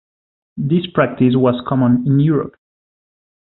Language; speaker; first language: English; non-native, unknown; Spanish